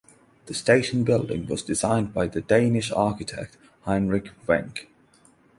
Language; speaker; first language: English; non-native, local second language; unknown